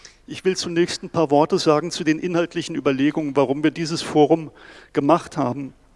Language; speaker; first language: German; native; German